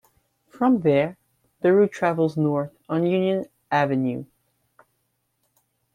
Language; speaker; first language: English; non-native, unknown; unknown